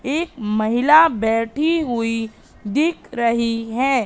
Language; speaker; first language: Hindi; native; Hindi